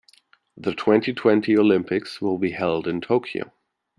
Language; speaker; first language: English; non-native, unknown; German